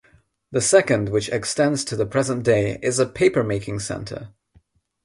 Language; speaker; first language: English; non-native, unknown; Nepali